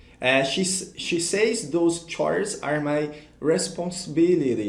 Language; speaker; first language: English; non-native, fluent; Portuguese